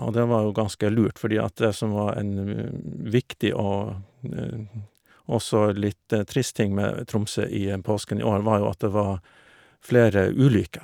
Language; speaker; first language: Norwegian; native; Norwegian